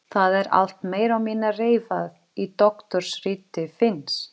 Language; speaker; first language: Icelandic; non-native, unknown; Portuguese